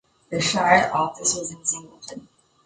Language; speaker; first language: English; native; English